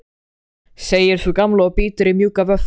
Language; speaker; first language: Icelandic; native; Icelandic